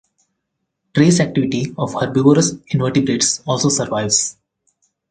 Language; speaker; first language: English; non-native, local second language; Telugu